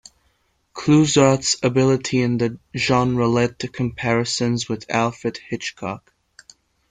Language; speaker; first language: English; non-native, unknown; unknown